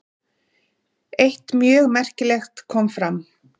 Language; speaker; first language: Icelandic; native; Icelandic